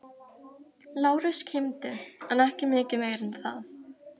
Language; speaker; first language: Icelandic; native; Icelandic